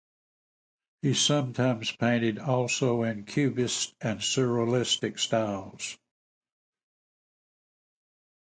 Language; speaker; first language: English; native; English